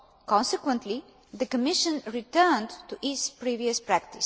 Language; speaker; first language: English; non-native, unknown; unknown